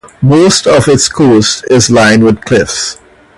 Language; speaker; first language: English; native; English